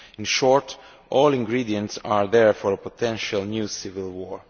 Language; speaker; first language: English; non-native, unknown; Romanian